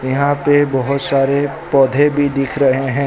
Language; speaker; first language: Hindi; non-native, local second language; Gujarati